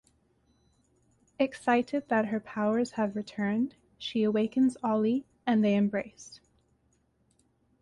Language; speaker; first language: English; native; English